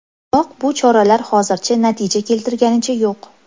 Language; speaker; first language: Uzbek; native; Uzbek